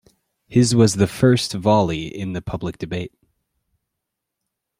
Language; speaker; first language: English; native; English